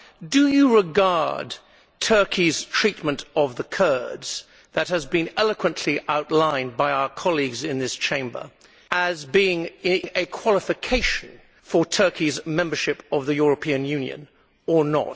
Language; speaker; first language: English; native; English